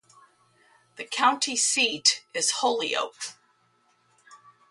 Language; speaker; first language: English; native; English